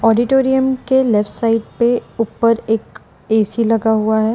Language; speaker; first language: Hindi; non-native, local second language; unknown